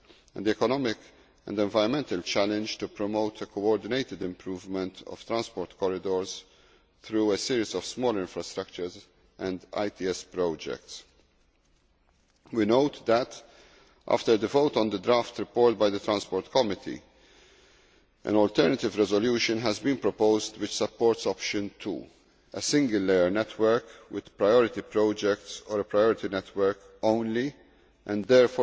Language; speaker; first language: English; non-native, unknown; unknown